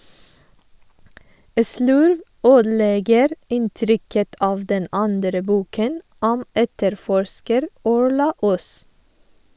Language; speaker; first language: Norwegian; non-native, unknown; Persian